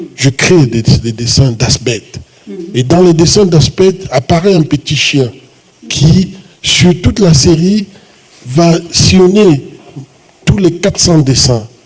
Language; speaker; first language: French; non-native, local second language; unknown